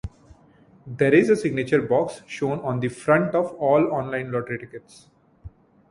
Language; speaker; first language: English; non-native, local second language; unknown